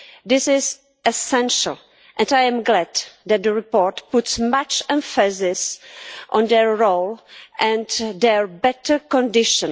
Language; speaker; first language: English; non-native, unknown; Czech